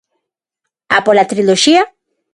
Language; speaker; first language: Galician; non-native, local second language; Spanish